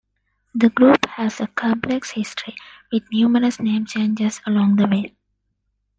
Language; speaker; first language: English; non-native, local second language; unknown